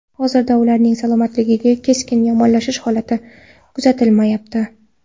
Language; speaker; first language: Uzbek; non-native, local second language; Kara-Kalpak